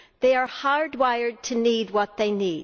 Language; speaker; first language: English; native; English